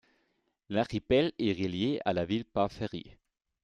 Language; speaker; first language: French; non-native, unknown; German